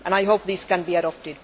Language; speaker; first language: English; non-native, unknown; Finnish